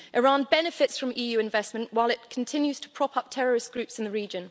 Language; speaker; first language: English; native; English